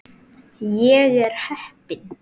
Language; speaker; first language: Icelandic; native; Icelandic